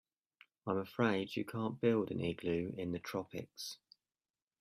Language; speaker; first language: English; native; English